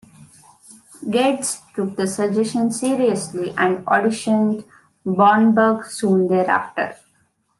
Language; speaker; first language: English; non-native, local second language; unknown